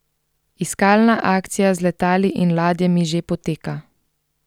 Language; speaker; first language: Slovenian; native; Slovenian